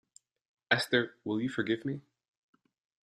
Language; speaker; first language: English; native; English